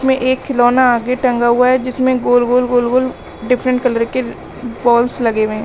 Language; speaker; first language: Hindi; native; Hindi